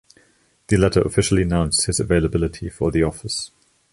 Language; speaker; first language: English; non-native, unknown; German